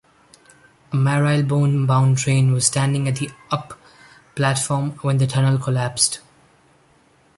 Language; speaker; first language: English; non-native, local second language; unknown